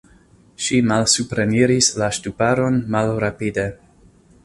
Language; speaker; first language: Esperanto; non-native, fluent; English